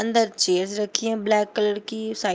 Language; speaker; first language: Hindi; native; Hindi